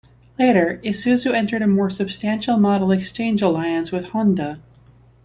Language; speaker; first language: English; native; English